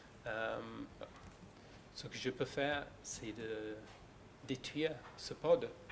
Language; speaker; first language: French; non-native, fluent; English